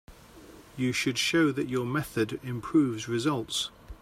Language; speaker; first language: English; native; English